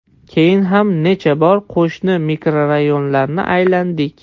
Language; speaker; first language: Uzbek; non-native, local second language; Russian